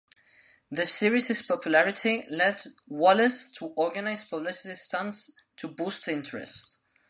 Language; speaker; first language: English; non-native, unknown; Spanish